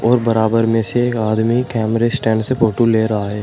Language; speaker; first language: Hindi; native; Hindi